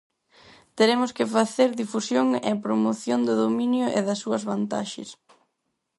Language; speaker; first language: Galician; non-native, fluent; Spanish